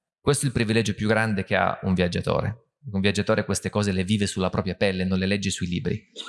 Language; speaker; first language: Italian; native; Italian